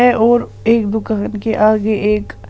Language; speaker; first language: Hindi; non-native, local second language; Punjabi